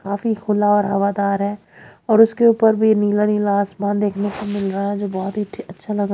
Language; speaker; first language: Hindi; native; Hindi